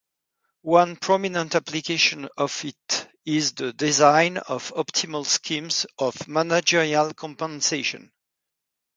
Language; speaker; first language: English; non-native, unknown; French